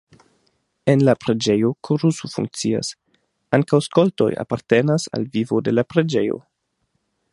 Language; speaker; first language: Esperanto; non-native, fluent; German